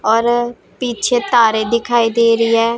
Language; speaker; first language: Hindi; non-native, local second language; Punjabi